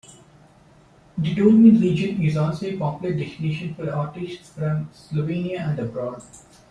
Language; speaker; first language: English; non-native, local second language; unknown